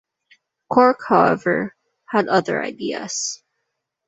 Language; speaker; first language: English; non-native, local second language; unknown